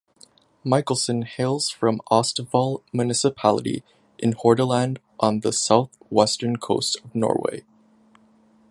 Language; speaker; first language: English; native; English